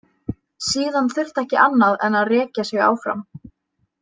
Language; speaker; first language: Icelandic; native; Icelandic